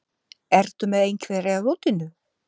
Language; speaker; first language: Icelandic; non-native, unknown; German